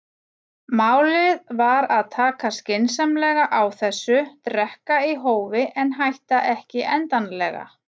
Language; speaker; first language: Icelandic; native; Icelandic